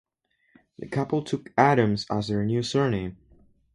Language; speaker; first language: English; non-native, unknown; Spanish